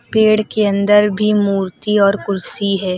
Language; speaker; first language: Hindi; native; Hindi